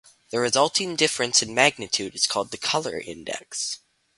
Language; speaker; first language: English; native; English